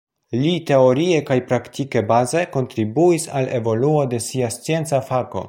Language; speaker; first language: Esperanto; non-native, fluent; Polish